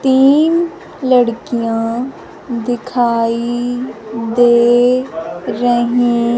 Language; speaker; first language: Hindi; non-native, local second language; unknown